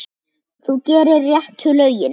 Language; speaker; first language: Icelandic; native; Icelandic